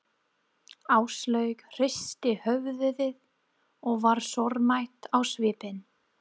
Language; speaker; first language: Icelandic; non-native, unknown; English